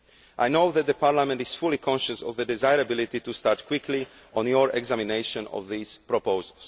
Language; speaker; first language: English; non-native, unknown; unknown